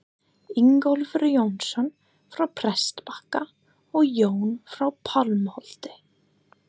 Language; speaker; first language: Icelandic; non-native, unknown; English